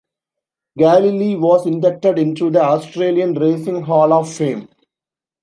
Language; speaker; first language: English; non-native, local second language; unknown